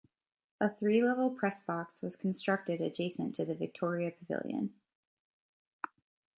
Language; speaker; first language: English; native; English